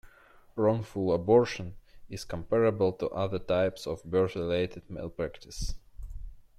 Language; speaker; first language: English; non-native, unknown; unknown